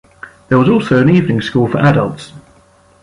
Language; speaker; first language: English; native; English